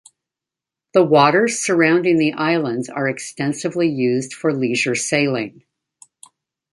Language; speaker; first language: English; native; English